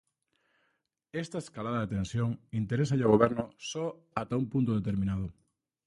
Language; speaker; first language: Galician; native; Galician